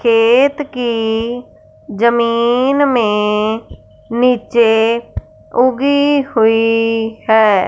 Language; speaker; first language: Hindi; non-native, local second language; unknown